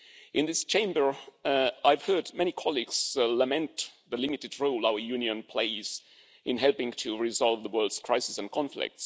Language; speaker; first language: English; non-native, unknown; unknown